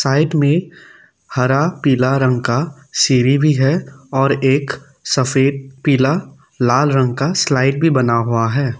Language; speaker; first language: Hindi; non-native, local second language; Assamese